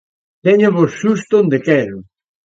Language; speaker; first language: Galician; native; Galician